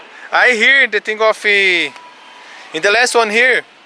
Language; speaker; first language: English; non-native, learner; Portuguese